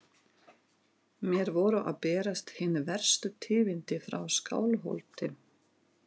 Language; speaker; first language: Icelandic; non-native, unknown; Russian